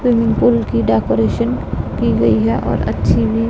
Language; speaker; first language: Hindi; non-native, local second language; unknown